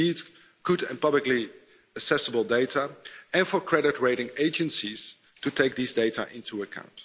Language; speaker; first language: English; non-native, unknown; Dutch